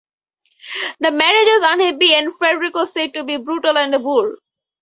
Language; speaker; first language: English; native; English